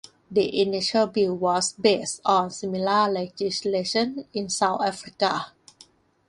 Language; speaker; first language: English; non-native, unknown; Thai